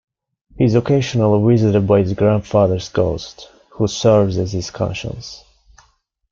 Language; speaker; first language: English; non-native, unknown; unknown